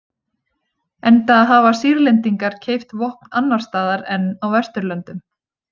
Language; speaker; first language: Icelandic; native; Icelandic